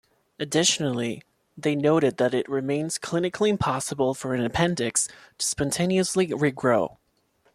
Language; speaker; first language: English; non-native, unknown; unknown